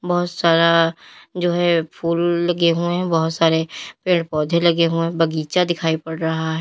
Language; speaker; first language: Hindi; native; Hindi